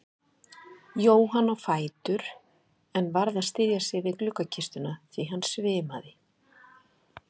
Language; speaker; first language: Icelandic; native; Icelandic